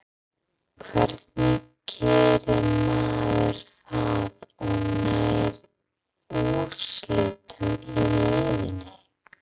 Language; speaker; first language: Icelandic; non-native, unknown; English